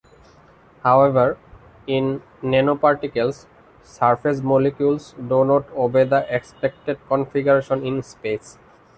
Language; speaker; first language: English; non-native, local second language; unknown